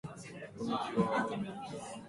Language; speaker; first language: English; native; English